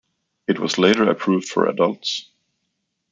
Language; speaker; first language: English; non-native, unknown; Danish